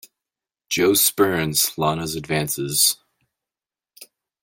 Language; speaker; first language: English; native; English